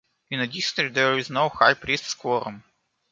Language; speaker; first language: English; non-native, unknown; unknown